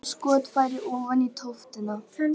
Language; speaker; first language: Icelandic; native; Icelandic